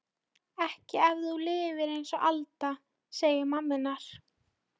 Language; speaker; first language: Icelandic; non-native, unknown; Polish